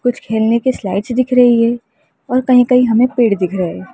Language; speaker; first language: Hindi; native; Hindi